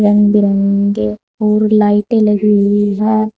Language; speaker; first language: Hindi; native; Hindi